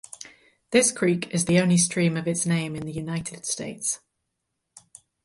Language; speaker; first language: English; native; English